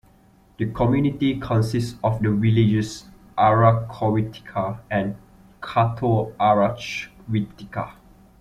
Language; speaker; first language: English; non-native, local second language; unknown